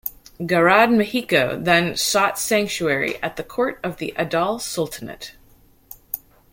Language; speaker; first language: English; native; English